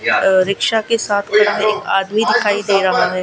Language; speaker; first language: Hindi; non-native, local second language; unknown